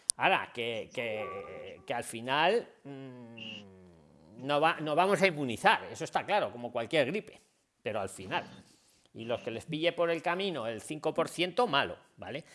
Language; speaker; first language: Spanish; native; Spanish